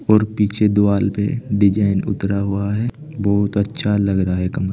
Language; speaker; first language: Hindi; native; Hindi